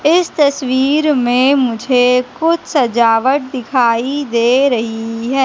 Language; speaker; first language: Hindi; native; Hindi